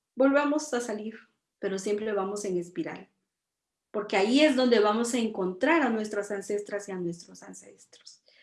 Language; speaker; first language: Spanish; non-native, local second language; Kʼicheʼ